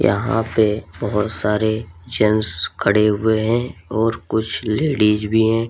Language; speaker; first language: Hindi; native; Hindi